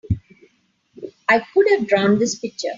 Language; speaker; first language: English; non-native, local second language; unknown